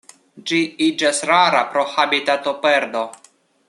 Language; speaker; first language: Esperanto; non-native, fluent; Russian